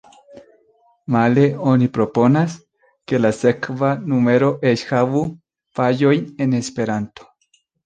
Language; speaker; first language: Esperanto; non-native, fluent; Spanish